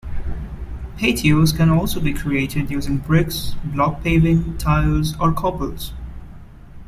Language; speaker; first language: English; non-native, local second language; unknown